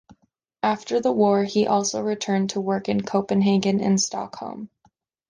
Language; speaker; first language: English; native; English